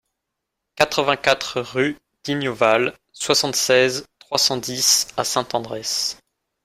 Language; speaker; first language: French; non-native, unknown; English